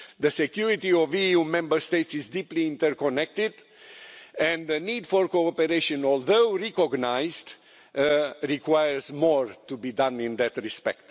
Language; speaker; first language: English; non-native, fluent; Romanian